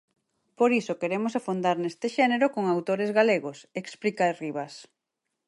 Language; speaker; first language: Galician; native; Galician